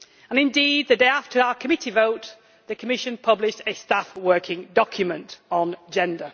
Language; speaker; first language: English; native; English